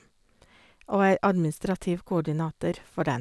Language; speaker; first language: Norwegian; non-native, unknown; English